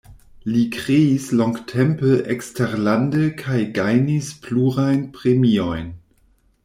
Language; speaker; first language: Esperanto; non-native, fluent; German